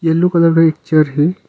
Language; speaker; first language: Hindi; non-native, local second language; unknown